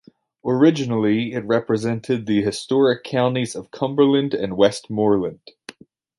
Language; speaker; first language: English; native; English